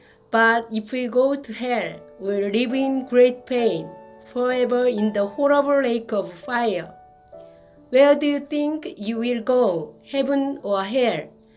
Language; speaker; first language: English; non-native, learner; Korean